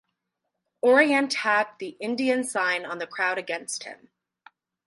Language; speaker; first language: English; native; English